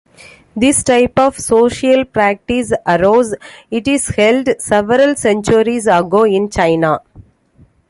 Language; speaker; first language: English; non-native, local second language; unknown